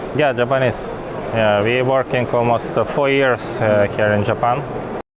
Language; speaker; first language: English; non-native, learner; Russian